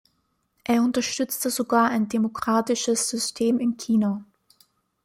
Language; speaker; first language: German; native; German